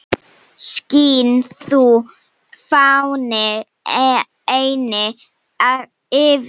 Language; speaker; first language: Icelandic; non-native, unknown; Slovenian